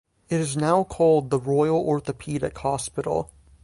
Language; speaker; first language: English; native; English